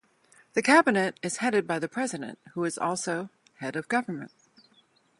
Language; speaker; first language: English; native; English